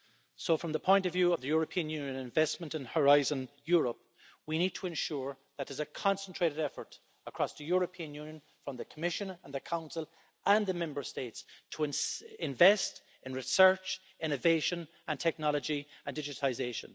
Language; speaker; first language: English; native; English